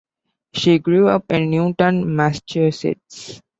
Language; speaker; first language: English; non-native, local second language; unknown